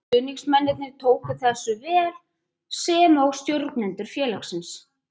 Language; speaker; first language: Icelandic; native; Icelandic